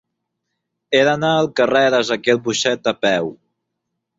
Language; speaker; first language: Catalan; non-native, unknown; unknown